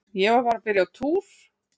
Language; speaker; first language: Icelandic; native; Icelandic